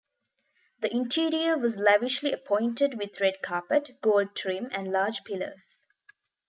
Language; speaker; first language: English; non-native, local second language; Tamil